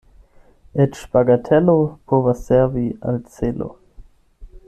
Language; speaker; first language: Esperanto; non-native, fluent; German